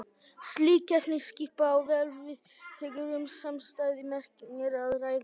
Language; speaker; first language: Icelandic; native; Icelandic